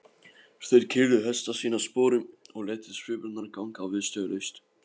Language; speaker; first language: Icelandic; non-native, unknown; Polish